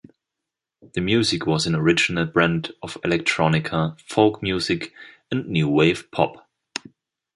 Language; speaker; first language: English; non-native, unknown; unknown